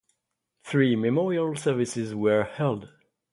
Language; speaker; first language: English; native; English